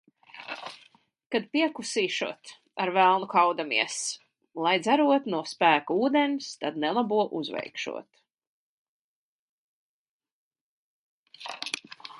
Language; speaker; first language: Latvian; native; Latvian